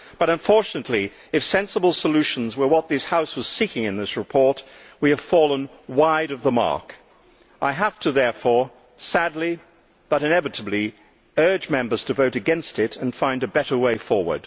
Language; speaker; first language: English; native; English